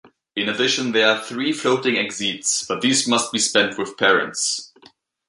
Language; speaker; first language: English; native; English